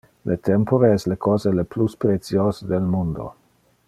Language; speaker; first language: Interlingua; non-native, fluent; Dutch